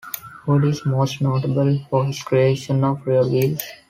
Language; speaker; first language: English; non-native, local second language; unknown